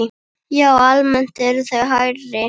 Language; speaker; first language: Icelandic; native; Icelandic